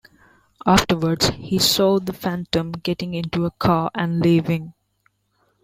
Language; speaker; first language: English; non-native, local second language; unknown